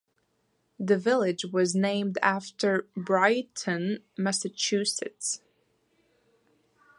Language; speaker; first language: English; non-native, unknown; Latvian